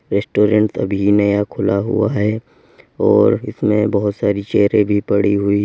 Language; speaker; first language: Hindi; native; Hindi